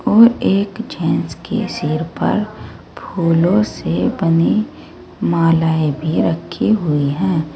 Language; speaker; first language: Hindi; native; Hindi